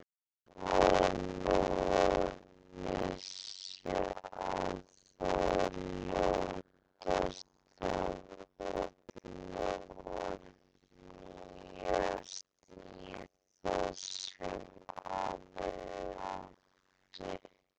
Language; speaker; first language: Icelandic; native; Icelandic